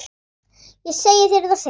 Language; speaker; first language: Icelandic; native; Icelandic